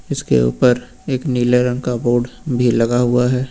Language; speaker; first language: Hindi; native; Hindi